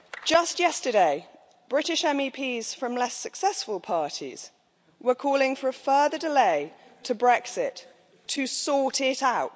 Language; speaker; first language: English; native; English